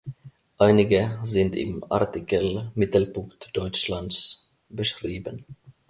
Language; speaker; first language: German; non-native, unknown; Finnish